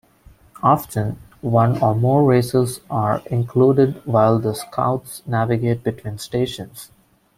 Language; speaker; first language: English; non-native, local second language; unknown